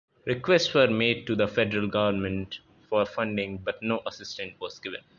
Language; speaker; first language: English; non-native, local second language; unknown